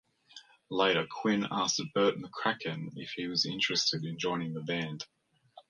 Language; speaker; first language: English; native; English